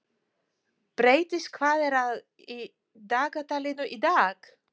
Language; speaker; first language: Icelandic; non-native, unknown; Polish